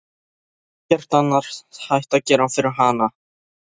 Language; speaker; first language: Icelandic; non-native, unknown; Polish